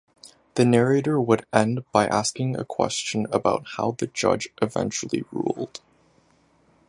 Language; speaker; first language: English; native; English